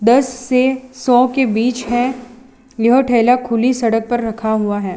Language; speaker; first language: Hindi; non-native, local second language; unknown